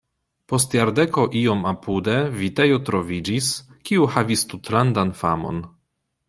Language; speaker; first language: Esperanto; non-native, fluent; Polish